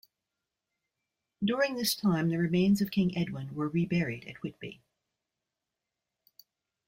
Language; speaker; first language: English; native; English